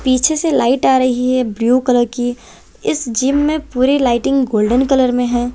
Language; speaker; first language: Hindi; non-native, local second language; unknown